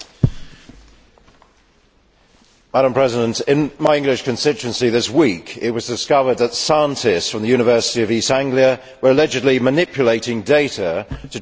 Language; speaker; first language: English; native; English